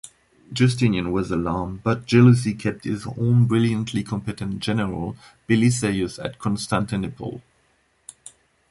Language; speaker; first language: English; non-native, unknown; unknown